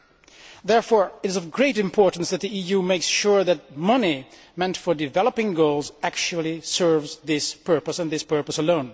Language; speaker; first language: English; non-native, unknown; Dutch